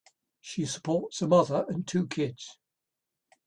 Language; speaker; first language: English; native; English